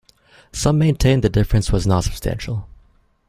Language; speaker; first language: English; native; English